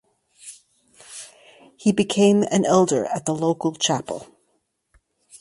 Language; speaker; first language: English; native; English